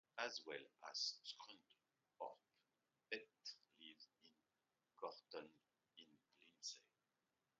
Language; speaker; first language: English; non-native, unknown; French